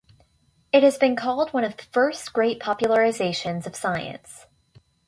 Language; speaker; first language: English; native; English